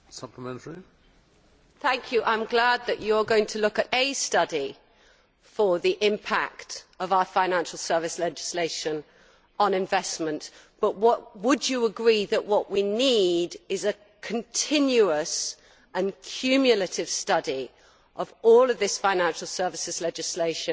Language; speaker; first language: English; native; English